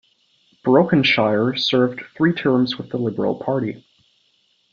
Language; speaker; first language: English; native; English